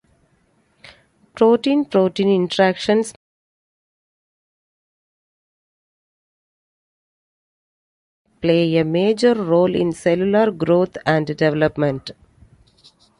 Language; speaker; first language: English; non-native, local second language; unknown